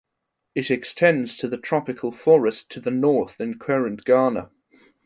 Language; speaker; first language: English; non-native, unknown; German